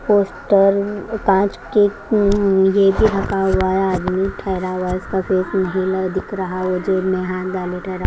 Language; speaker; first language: Hindi; native; Hindi